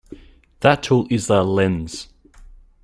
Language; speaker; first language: English; native; English